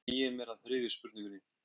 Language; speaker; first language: Icelandic; native; Icelandic